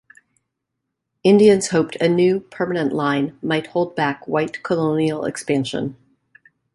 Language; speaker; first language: English; native; English